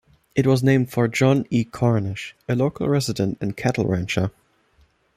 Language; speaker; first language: English; non-native, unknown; German